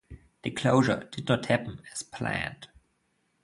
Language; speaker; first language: English; non-native, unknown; German